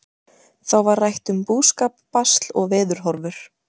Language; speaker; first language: Icelandic; native; Icelandic